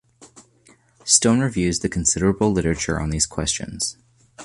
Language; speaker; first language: English; native; English